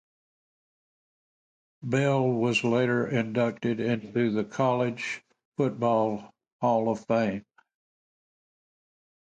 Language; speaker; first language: English; native; English